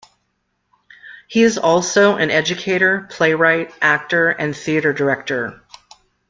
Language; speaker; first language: English; native; English